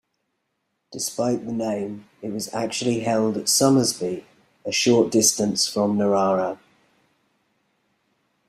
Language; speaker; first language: English; native; English